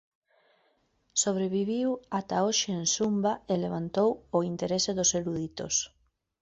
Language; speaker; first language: Galician; native; Galician